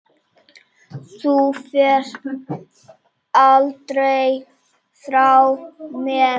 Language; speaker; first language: Icelandic; non-native, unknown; Czech